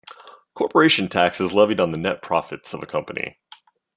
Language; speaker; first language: English; native; English